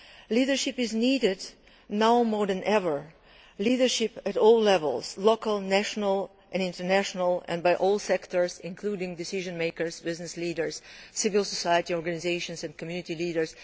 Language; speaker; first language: English; non-native, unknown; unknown